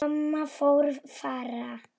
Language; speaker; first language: Icelandic; non-native, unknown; Polish